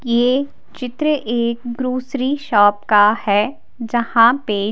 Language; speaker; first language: Hindi; native; Hindi